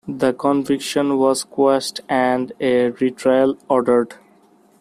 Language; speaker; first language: English; non-native, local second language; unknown